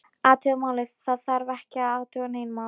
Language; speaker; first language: Icelandic; non-native, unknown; Polish